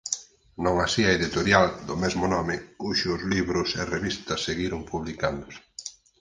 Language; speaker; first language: Galician; native; Galician